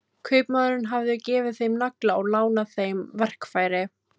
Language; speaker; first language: Icelandic; non-native, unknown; Filipino